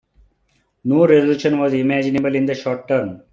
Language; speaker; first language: English; non-native, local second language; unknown